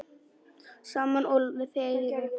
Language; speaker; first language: Icelandic; non-native, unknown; Polish